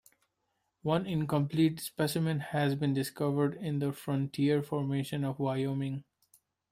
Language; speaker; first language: English; non-native, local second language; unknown